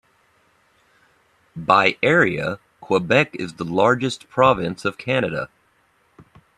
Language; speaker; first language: English; native; English